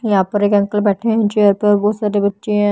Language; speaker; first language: Hindi; native; Hindi